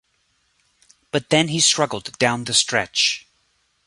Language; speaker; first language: English; native; English